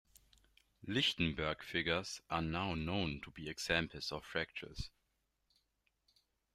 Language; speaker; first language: English; non-native, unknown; German